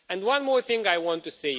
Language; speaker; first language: English; non-native, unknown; Romanian